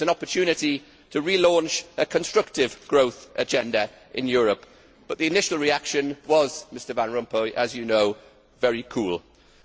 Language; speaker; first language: English; native; English